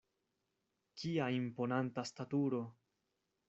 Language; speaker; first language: Esperanto; non-native, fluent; Spanish